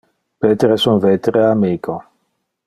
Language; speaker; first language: Interlingua; non-native, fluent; Dutch